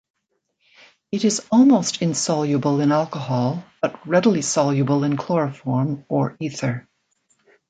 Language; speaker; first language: English; native; English